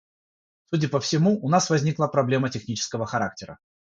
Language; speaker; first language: Russian; non-native, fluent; Georgian